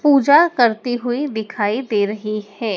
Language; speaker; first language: Hindi; native; Hindi